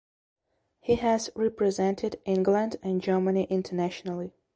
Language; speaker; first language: English; non-native, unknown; Belarusian